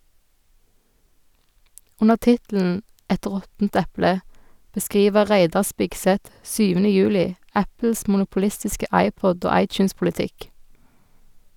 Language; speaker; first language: Norwegian; native; Norwegian